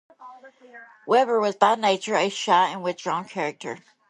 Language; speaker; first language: English; native; English